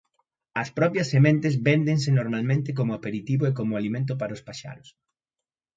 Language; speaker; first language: Galician; native; Galician